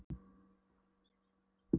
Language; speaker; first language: Icelandic; non-native, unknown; Polish